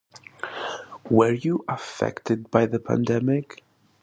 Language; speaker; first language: English; native; English